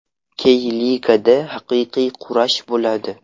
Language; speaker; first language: Uzbek; non-native, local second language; Russian